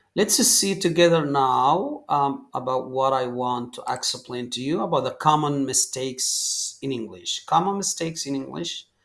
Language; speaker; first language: English; non-native, fluent; Arabic